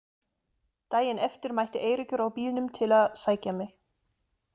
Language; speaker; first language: Icelandic; non-native, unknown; German